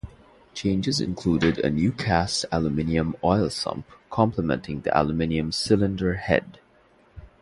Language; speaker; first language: English; non-native, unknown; Bangla